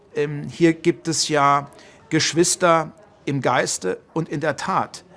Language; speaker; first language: German; native; German